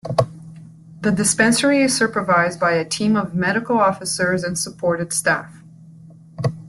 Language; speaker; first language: English; native; English